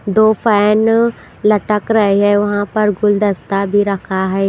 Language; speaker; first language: Hindi; non-native, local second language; Punjabi